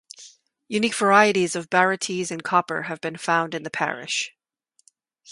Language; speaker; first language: English; native; English